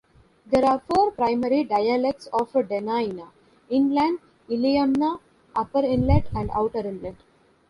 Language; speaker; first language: English; non-native, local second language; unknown